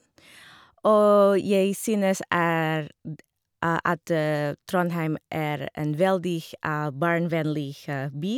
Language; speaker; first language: Norwegian; non-native, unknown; Indonesian